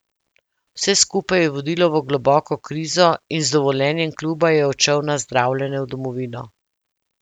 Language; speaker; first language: Slovenian; native; Slovenian